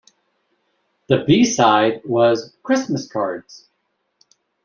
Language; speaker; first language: English; native; English